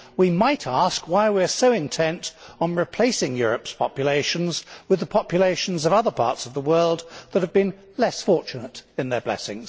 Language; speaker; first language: English; native; English